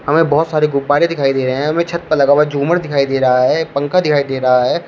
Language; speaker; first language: Hindi; native; Hindi